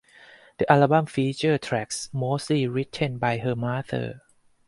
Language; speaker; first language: English; non-native, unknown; Thai